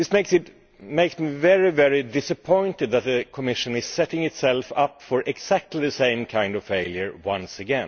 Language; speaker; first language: English; non-native, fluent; Swedish